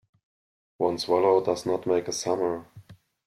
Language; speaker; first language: English; non-native, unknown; German